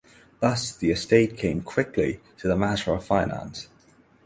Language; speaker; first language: English; non-native, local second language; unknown